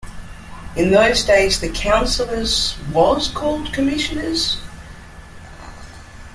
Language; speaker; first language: English; native; English